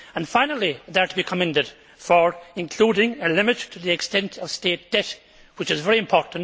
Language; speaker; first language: English; native; English